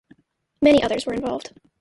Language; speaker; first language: English; native; English